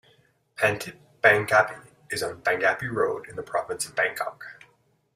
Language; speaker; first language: English; native; English